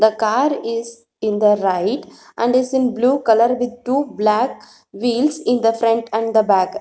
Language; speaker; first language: English; non-native, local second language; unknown